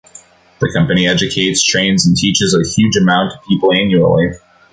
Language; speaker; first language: English; native; English